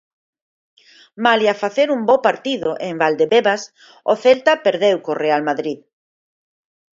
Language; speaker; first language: Galician; native; Galician